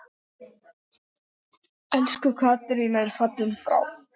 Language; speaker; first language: Icelandic; non-native, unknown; English